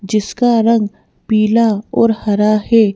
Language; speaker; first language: Hindi; native; Hindi